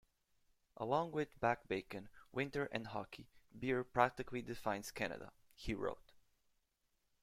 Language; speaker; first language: English; native; English